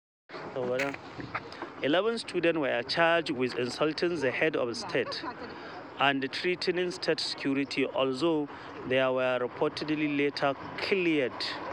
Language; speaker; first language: English; non-native, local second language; Hausa